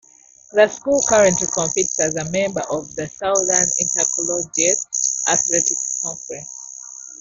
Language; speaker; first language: English; non-native, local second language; Ganda